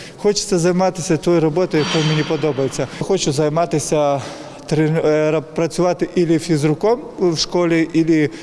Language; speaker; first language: Ukrainian; non-native, local second language; Russian